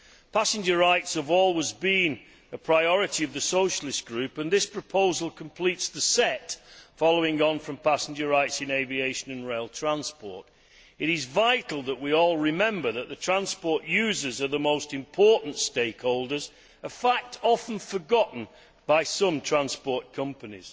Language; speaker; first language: English; native; English